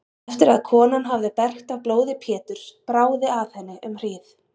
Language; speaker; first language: Icelandic; native; Icelandic